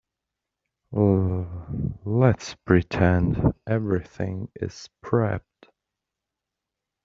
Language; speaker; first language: English; native; English